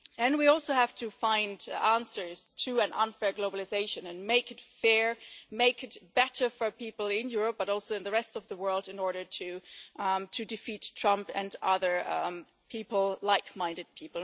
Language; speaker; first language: English; non-native, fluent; German